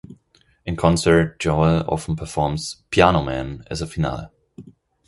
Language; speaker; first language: English; non-native, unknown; German